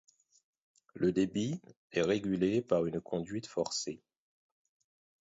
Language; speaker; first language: French; non-native, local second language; Haitian Creole